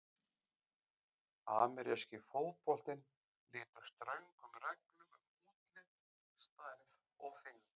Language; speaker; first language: Icelandic; native; Icelandic